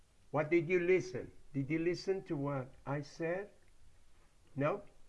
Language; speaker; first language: English; non-native, fluent; Spanish